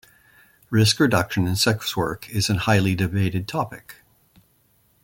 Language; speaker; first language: English; native; English